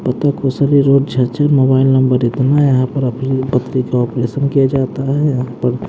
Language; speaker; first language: Hindi; native; Hindi